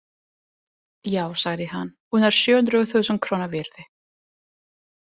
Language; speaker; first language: Icelandic; non-native, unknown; Italian